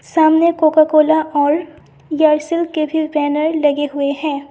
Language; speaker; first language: Hindi; non-native, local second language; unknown